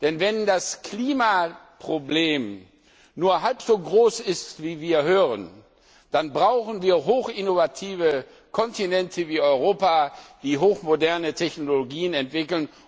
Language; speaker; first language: German; non-native, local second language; Luxembourgish